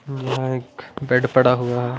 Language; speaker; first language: Hindi; non-native, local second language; Punjabi